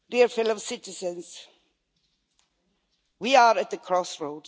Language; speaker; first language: English; non-native, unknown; Swedish